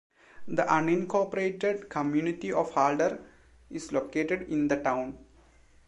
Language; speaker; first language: English; non-native, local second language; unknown